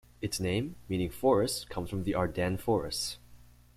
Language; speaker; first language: English; native; English